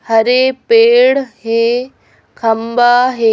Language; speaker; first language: Hindi; native; Hindi